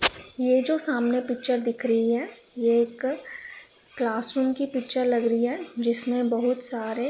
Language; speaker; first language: Hindi; non-native, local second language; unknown